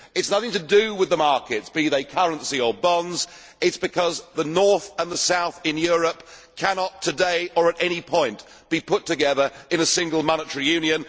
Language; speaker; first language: English; native; English